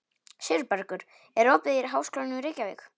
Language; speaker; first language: Icelandic; non-native, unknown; Polish